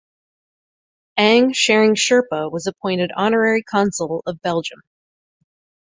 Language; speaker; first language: English; native; English